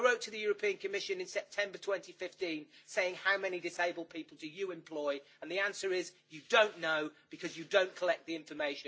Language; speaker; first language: English; native; English